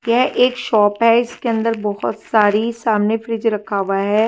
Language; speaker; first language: Hindi; non-native, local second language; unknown